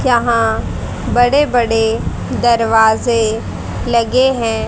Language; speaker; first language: Hindi; native; Hindi